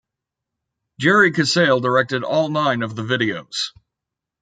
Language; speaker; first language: English; native; English